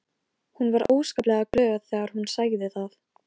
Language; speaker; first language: Icelandic; non-native, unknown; Polish